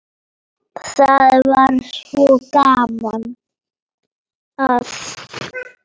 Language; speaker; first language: Icelandic; non-native, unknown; Polish